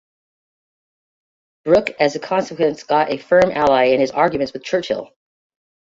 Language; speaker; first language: English; native; English